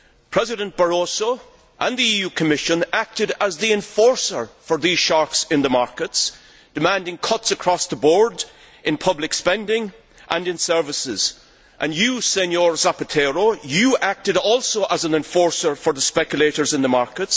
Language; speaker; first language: English; native; English